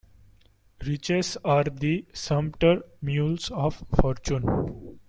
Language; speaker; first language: English; non-native, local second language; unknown